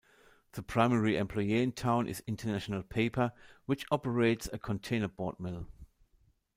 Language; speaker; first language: English; non-native, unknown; German